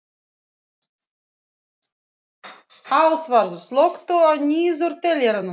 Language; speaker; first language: Icelandic; non-native, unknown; Russian